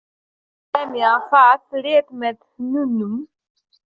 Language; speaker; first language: Icelandic; non-native, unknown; Polish